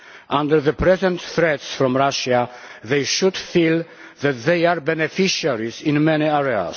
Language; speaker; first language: English; non-native, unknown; Polish